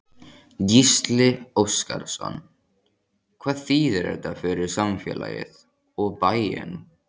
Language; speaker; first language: Icelandic; native; Icelandic